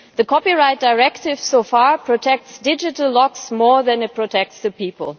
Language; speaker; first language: English; non-native, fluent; German